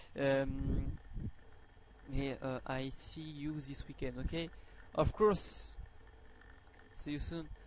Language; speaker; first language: English; non-native, learner; French